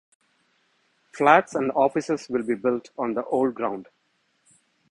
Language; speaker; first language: English; non-native, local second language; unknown